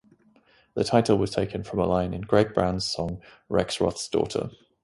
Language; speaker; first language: English; native; English